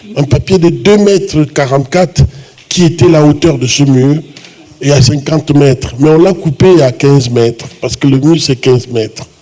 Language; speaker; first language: French; non-native, local second language; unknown